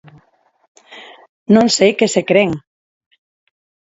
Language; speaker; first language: Galician; non-native, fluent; Spanish